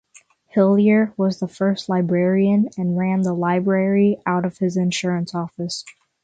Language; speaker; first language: English; native; English